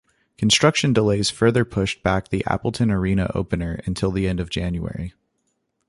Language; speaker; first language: English; native; English